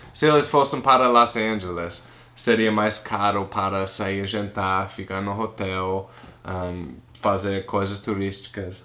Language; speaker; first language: Portuguese; non-native, fluent; English